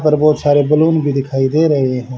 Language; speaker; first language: Hindi; native; Hindi